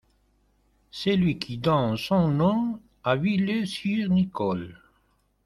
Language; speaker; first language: French; non-native, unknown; Spanish